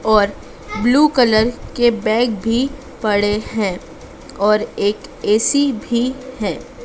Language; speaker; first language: Hindi; native; Hindi